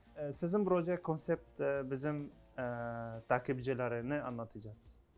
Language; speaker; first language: Turkish; non-native, learner; Arabic